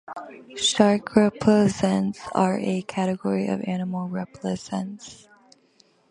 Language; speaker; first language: English; native; English